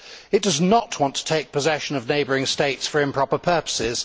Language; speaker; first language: English; native; English